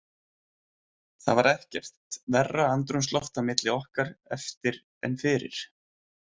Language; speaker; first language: Icelandic; native; Icelandic